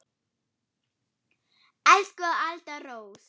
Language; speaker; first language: Icelandic; non-native, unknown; German